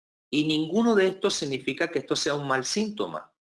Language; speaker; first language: Spanish; native; Spanish